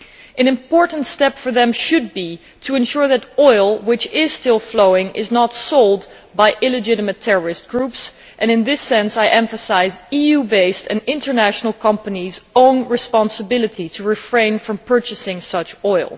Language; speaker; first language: English; non-native, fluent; Dutch